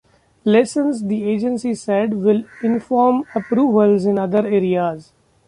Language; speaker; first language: English; non-native, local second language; Marathi